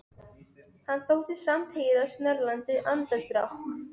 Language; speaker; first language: Icelandic; non-native, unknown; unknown